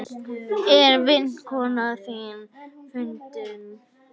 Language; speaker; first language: Icelandic; native; Icelandic